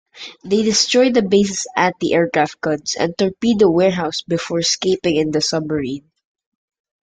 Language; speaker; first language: English; non-native, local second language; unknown